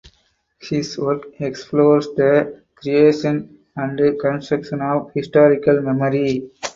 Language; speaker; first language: English; non-native, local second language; Tamil